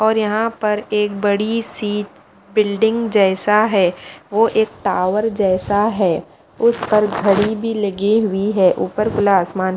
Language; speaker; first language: Hindi; non-native, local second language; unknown